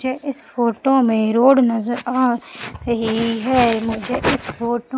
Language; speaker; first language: Hindi; native; Hindi